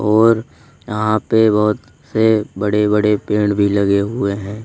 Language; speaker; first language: Hindi; native; Hindi